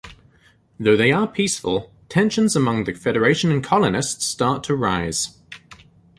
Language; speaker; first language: English; native; English